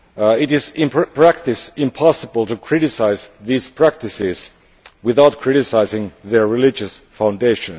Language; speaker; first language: English; non-native, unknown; Finnish